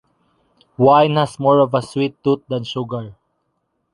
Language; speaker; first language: English; non-native, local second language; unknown